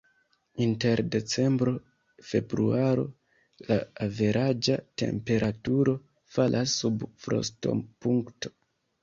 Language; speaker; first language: Esperanto; non-native, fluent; Kinyarwanda